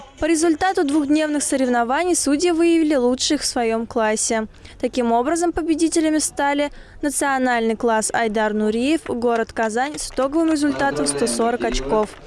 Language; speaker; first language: Russian; native; Russian